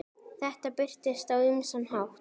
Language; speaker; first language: Icelandic; native; Icelandic